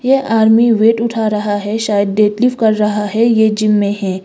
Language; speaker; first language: Hindi; non-native, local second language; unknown